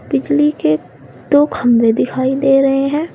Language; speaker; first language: Hindi; native; Hindi